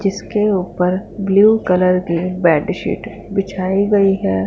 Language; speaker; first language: Hindi; non-native, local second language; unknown